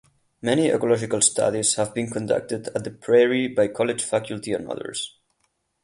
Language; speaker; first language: English; non-native, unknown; Catalan